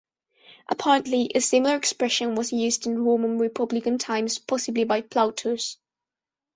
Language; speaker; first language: English; non-native, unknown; Spanish